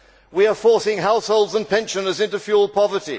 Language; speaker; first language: English; native; English